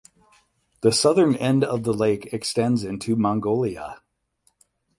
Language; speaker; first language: English; native; English